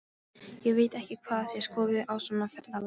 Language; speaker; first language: Icelandic; non-native, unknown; Polish